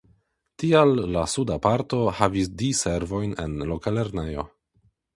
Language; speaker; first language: Esperanto; non-native, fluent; Polish